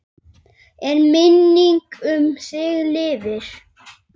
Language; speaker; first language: Icelandic; native; Icelandic